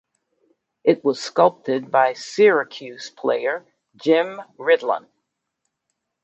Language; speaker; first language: English; native; English